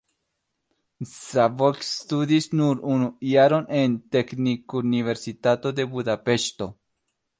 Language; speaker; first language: Esperanto; non-native, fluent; Spanish